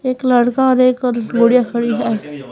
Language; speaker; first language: Hindi; native; Hindi